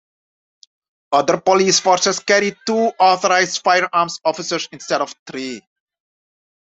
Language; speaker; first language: English; non-native, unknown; Dutch